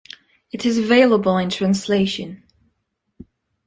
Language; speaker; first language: English; non-native, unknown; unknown